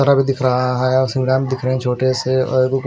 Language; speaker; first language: Hindi; non-native, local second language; Punjabi